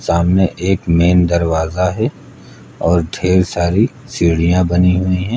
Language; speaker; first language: Hindi; native; Hindi